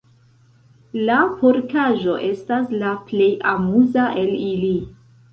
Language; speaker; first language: Esperanto; non-native, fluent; Central Kurdish